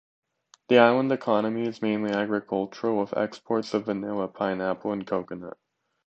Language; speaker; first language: English; native; English